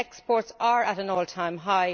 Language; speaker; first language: English; native; English